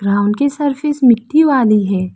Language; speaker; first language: Hindi; non-native, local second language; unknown